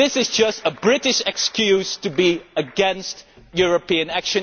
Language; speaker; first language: English; non-native, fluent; Dutch